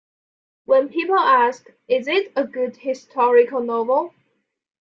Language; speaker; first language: English; non-native, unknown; Chinese